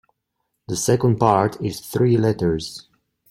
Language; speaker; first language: English; non-native, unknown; Italian